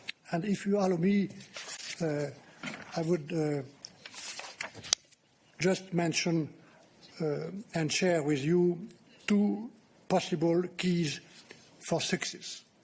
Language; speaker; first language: English; non-native, fluent; French